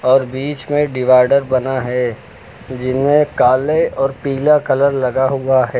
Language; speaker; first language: Hindi; native; Hindi